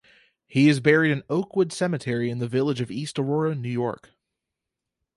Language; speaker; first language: English; native; English